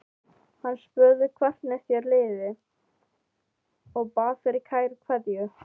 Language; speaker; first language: Icelandic; non-native, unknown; Filipino